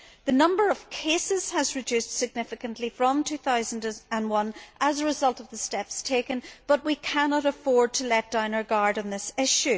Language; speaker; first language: English; native; English